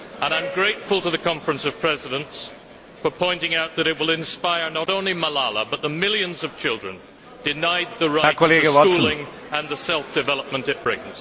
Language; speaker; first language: English; native; English